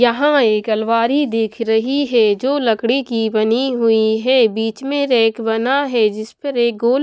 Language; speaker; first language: Hindi; non-native, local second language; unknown